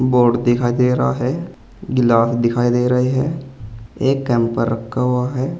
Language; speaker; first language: Hindi; native; Hindi